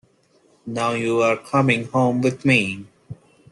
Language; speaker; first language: English; non-native, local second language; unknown